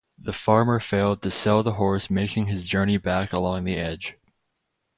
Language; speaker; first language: English; native; English